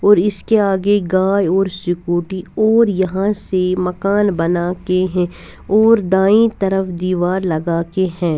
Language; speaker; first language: Hindi; non-native, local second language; Punjabi